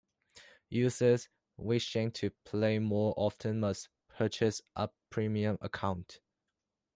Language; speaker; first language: English; non-native, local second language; Cantonese